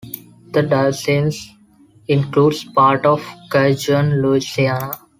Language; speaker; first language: English; non-native, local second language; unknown